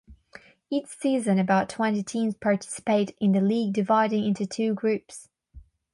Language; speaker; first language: English; non-native, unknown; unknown